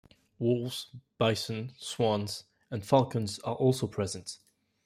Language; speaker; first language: English; non-native, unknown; French